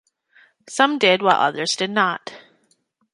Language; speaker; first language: English; native; English